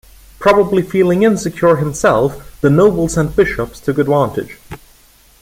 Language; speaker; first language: English; non-native, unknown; German